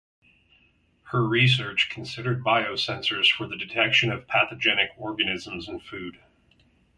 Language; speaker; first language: English; native; English